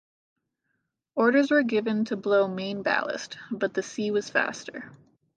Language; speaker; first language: English; native; English